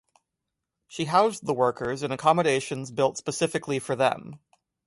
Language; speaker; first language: English; native; English